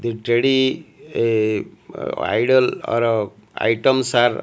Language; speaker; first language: English; non-native, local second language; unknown